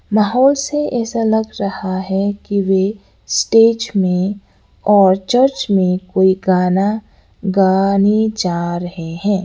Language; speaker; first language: Hindi; non-native, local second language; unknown